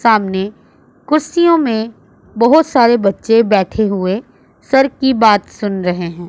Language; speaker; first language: Hindi; non-native, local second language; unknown